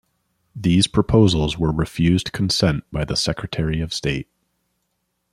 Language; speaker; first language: English; native; English